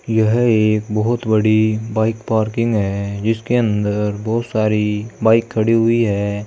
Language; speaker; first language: Hindi; native; Hindi